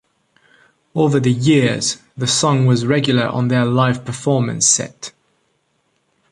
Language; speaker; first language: English; non-native, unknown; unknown